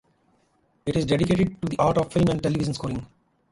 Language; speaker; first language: English; non-native, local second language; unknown